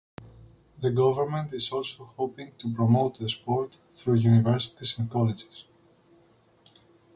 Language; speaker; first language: English; non-native, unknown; Greek